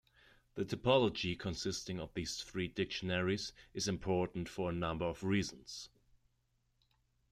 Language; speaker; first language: English; non-native, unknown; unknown